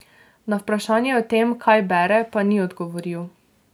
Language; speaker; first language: Slovenian; native; Slovenian